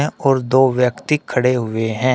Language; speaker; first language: Hindi; native; Hindi